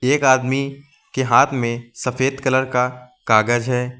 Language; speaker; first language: Hindi; native; Hindi